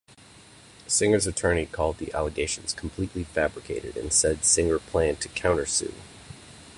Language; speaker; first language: English; native; English